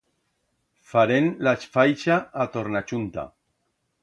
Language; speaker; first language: Aragonese; native; Aragonese